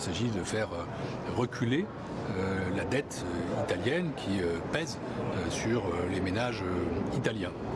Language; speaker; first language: French; native; French